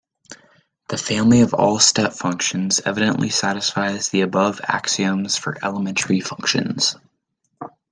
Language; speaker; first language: English; native; English